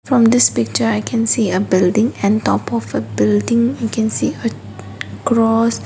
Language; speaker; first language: English; non-native, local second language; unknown